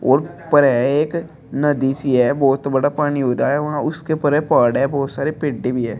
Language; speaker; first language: Hindi; native; Hindi